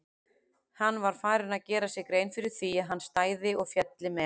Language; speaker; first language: Icelandic; native; Icelandic